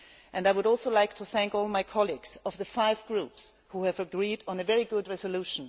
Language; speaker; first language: English; non-native, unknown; German